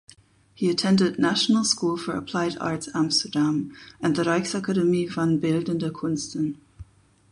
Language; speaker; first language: English; non-native, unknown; German